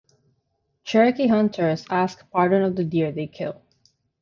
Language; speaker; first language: English; non-native, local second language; Filipino